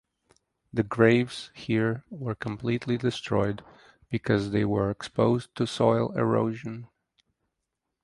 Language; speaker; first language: English; native; English